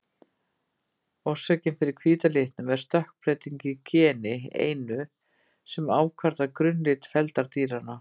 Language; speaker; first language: Icelandic; native; Icelandic